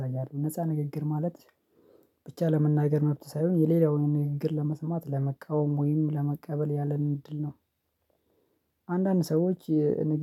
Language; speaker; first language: Amharic; non-native, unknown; Oromo